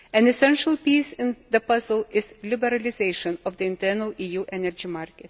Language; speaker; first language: English; non-native, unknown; Lithuanian